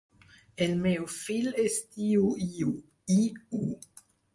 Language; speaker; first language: Catalan; non-native, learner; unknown